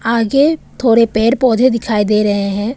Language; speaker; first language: Hindi; non-native, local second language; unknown